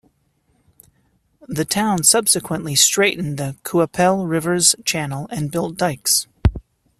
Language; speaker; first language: English; native; English